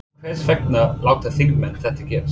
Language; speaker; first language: Icelandic; non-native, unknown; English